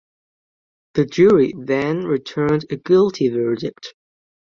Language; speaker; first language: English; non-native, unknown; German